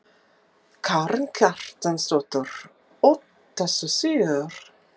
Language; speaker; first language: Icelandic; non-native, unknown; English